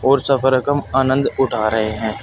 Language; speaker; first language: Hindi; native; Hindi